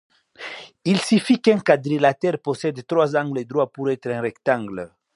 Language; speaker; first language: French; non-native, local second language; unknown